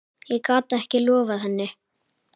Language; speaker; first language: Icelandic; native; Icelandic